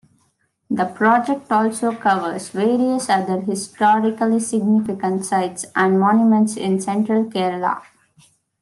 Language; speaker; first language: English; non-native, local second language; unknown